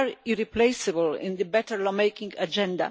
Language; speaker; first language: English; non-native, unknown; Polish